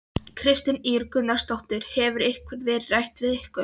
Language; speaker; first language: Icelandic; non-native, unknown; Polish